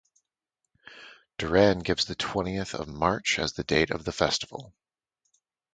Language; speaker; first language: English; native; English